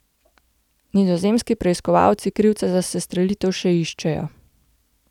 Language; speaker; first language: Slovenian; native; Slovenian